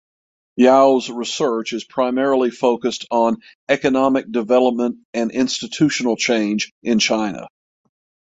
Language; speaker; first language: English; native; English